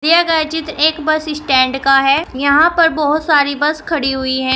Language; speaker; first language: Hindi; native; Hindi